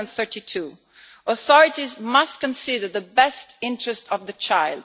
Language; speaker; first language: English; non-native, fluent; Italian